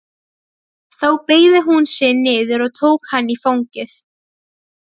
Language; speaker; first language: Icelandic; non-native, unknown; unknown